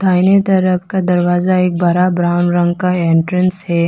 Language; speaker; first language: Hindi; non-native, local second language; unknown